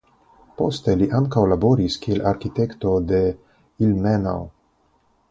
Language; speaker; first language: Esperanto; non-native, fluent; Russian